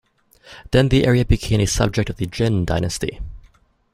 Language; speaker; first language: English; native; English